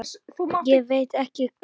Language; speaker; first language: Icelandic; native; Icelandic